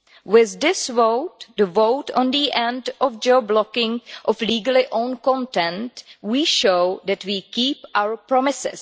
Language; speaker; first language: English; non-native, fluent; Czech